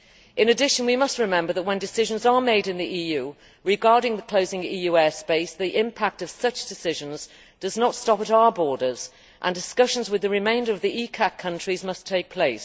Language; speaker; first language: English; native; English